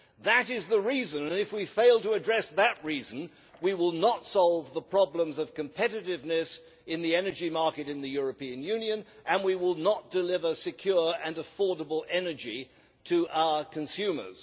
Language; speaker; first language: English; native; English